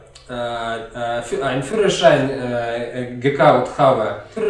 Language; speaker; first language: German; non-native, learner; Russian